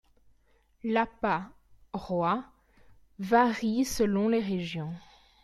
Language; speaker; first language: French; native; French